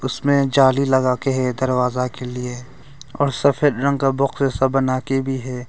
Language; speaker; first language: Hindi; non-native, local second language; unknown